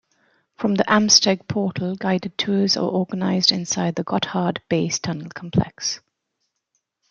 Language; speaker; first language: English; native; English